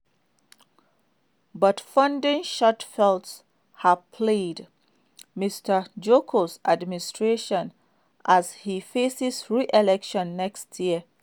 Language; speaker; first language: English; non-native, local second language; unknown